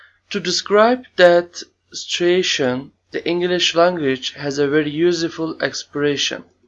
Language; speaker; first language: English; non-native, fluent; Turkish